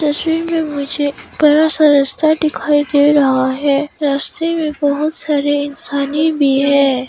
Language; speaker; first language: Hindi; non-native, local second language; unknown